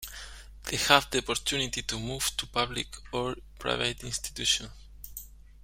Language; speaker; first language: English; non-native, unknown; Spanish